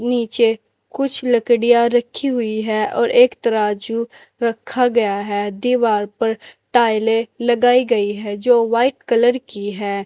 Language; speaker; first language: Hindi; native; Hindi